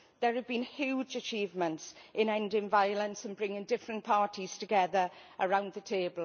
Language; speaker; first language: English; native; English